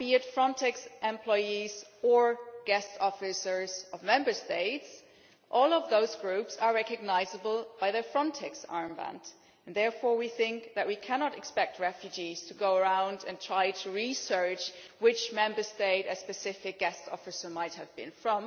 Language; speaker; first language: English; non-native, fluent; German